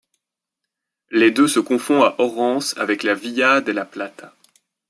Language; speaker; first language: French; native; French